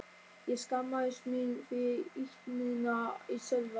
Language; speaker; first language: Icelandic; non-native, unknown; German